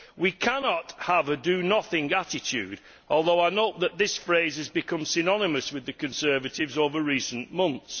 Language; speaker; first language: English; native; English